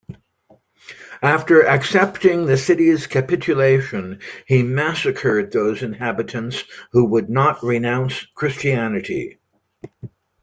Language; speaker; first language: English; native; English